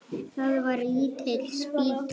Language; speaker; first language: Icelandic; native; Icelandic